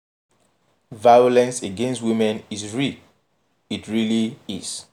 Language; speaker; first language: English; non-native, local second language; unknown